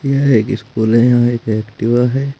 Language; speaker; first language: Hindi; native; Hindi